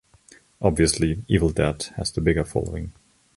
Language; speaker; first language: English; non-native, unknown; German